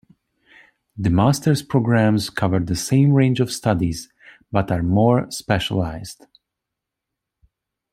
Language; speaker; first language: English; non-native, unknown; Hungarian